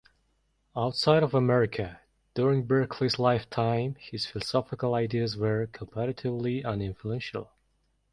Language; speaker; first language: English; non-native, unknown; Mongolian